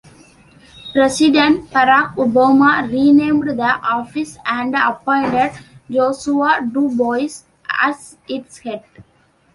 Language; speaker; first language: English; non-native, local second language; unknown